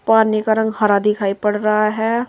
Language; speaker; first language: Hindi; native; Hindi